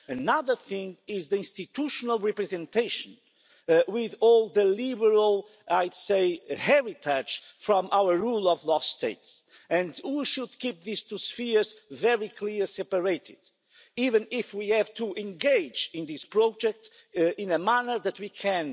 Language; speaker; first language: English; non-native, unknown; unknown